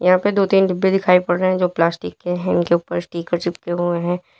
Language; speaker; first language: Hindi; native; Hindi